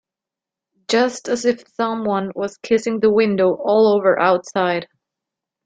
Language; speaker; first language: English; non-native, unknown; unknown